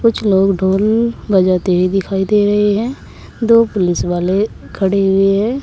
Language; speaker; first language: Hindi; native; Hindi